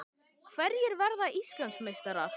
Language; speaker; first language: Icelandic; native; Icelandic